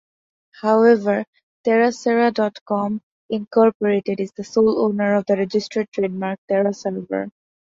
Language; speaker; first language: English; non-native, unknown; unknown